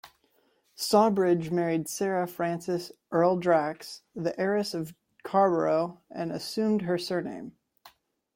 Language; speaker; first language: English; native; English